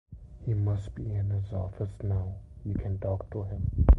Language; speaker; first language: English; non-native, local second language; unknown